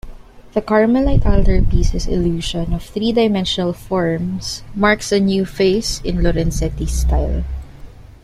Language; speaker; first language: English; non-native, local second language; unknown